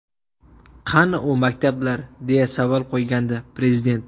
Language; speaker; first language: Uzbek; native; Uzbek